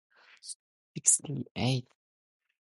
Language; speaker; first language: English; non-native, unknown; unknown